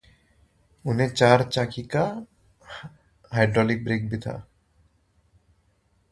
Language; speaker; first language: English; non-native, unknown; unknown